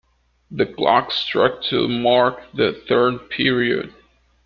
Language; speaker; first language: English; native; English